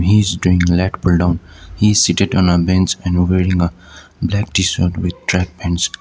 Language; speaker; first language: English; non-native, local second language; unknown